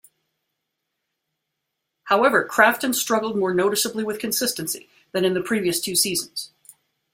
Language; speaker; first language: English; native; English